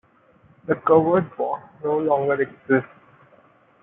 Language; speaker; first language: English; non-native, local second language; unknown